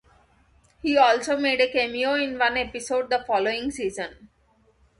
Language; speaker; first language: English; non-native, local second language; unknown